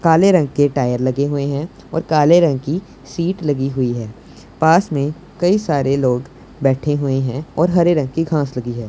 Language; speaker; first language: Hindi; non-native, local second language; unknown